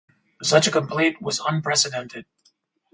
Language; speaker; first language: English; native; English